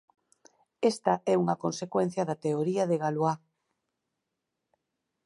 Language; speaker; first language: Galician; native; Galician